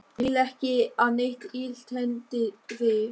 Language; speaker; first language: Icelandic; non-native, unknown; German